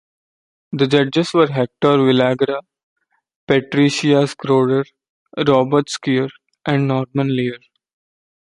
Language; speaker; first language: English; non-native, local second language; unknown